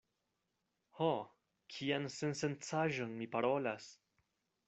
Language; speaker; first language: Esperanto; non-native, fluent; Spanish